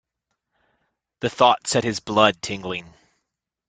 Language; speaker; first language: English; native; English